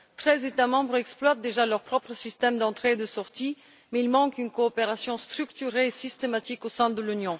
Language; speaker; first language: French; non-native, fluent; Bulgarian